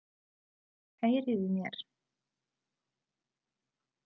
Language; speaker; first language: Icelandic; non-native, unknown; Polish